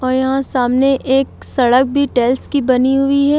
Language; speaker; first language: Hindi; native; Hindi